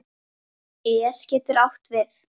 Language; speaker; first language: Icelandic; native; Icelandic